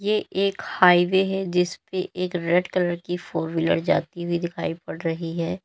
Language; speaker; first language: Hindi; native; Hindi